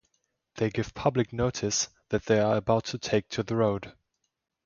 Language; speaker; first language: English; non-native, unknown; German